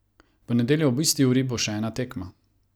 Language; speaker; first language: Slovenian; non-native, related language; Croatian